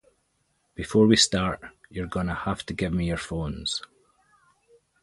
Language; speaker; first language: English; native; English